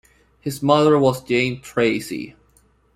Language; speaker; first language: English; non-native, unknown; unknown